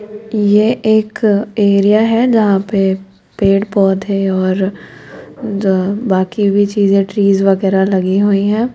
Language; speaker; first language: Hindi; native; Hindi